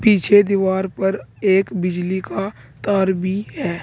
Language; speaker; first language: Hindi; native; Hindi